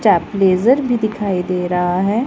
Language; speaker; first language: Hindi; non-native, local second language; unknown